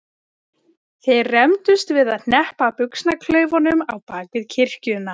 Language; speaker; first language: Icelandic; native; Icelandic